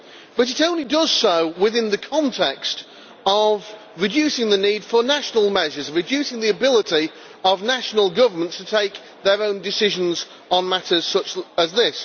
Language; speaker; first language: English; native; English